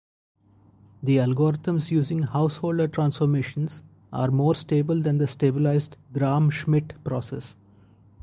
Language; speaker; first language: English; non-native, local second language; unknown